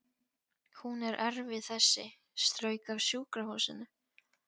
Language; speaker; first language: Icelandic; non-native, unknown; Polish